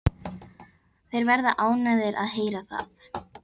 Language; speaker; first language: Icelandic; native; Icelandic